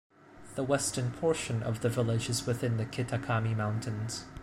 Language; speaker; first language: English; non-native, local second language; Cantonese